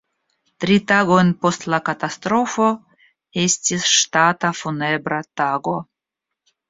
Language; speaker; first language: Esperanto; non-native, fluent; Russian